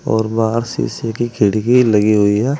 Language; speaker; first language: Hindi; native; Hindi